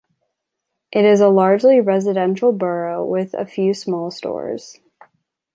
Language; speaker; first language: English; native; English